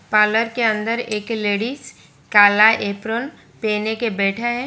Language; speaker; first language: Hindi; non-native, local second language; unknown